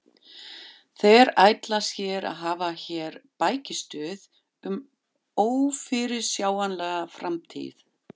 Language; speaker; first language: Icelandic; non-native, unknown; German